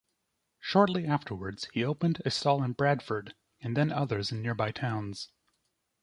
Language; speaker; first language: English; native; English